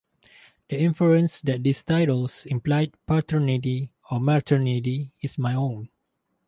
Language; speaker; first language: English; non-native, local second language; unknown